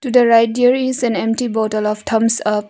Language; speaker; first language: English; non-native, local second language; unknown